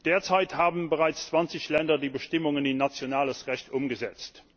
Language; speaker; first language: German; non-native, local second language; Luxembourgish